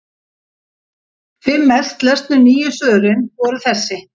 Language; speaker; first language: Icelandic; native; Icelandic